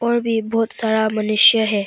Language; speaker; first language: Hindi; non-native, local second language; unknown